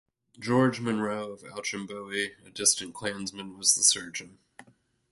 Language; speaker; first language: English; native; English